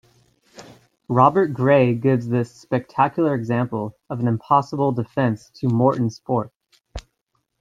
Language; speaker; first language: English; native; English